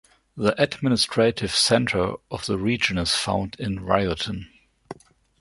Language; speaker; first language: English; non-native, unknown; German